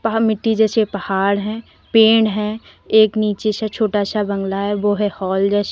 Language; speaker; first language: Hindi; native; Hindi